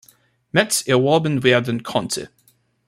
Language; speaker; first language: German; non-native, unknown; English